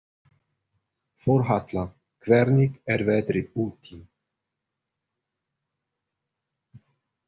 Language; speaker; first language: Icelandic; non-native, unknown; Portuguese